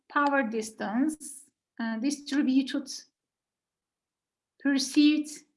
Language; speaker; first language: English; non-native, fluent; Turkish